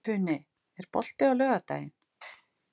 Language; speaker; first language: Icelandic; native; Icelandic